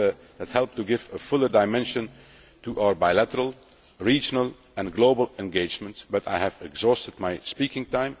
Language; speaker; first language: English; non-native, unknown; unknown